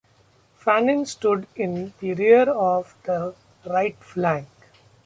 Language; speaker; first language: English; non-native, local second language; Marathi